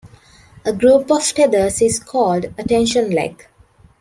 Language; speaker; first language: English; non-native, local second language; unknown